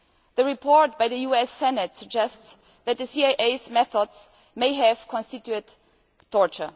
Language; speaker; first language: English; non-native, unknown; German